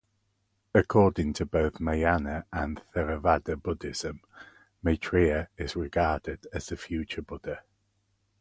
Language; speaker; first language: English; native; English